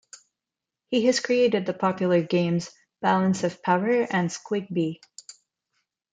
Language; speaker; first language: English; non-native, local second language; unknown